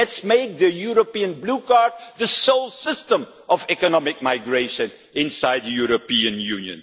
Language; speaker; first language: English; non-native, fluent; Dutch